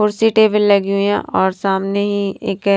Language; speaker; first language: Hindi; native; Hindi